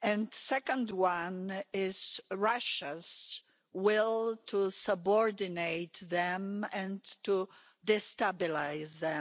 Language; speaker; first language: English; non-native, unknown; Polish